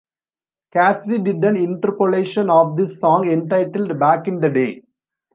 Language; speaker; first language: English; non-native, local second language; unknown